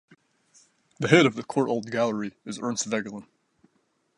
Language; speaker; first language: English; native; English